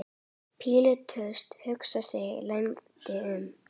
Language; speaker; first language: Icelandic; native; Icelandic